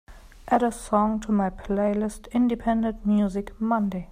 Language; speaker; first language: English; non-native, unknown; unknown